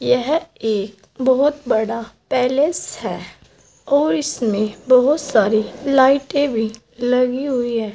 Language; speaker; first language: Hindi; native; Hindi